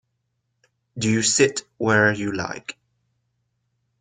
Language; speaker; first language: English; non-native, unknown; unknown